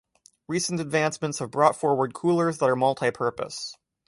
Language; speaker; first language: English; native; English